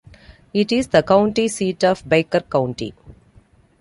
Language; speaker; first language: English; non-native, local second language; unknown